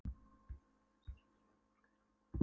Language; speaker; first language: Icelandic; non-native, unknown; Polish